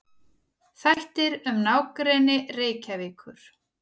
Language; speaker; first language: Icelandic; native; Icelandic